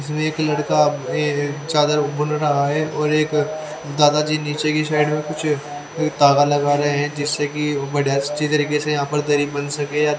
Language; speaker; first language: Hindi; native; Hindi